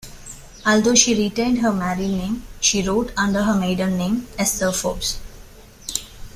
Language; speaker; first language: English; non-native, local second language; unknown